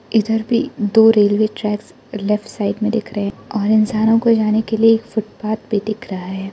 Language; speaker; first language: Hindi; non-native, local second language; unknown